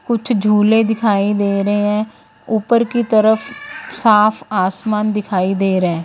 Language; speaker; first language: Hindi; non-native, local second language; Punjabi